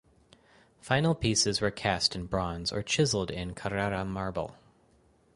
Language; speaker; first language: English; native; English